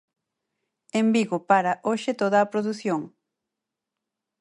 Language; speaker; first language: Galician; native; Galician